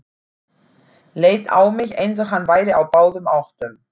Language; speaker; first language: Icelandic; non-native, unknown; German